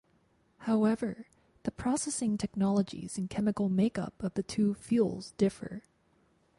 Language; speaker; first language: English; native; English